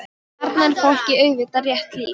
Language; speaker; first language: Icelandic; non-native, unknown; Polish